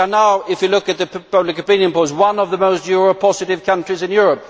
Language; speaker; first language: English; non-native, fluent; Swedish